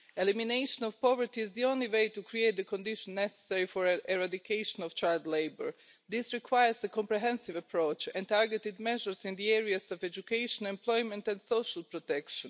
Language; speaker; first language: English; non-native, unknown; Croatian